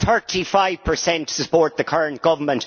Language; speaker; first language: English; native; English